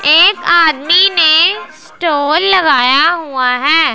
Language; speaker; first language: Hindi; non-native, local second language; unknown